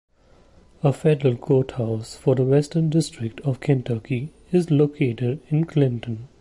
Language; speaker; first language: English; non-native, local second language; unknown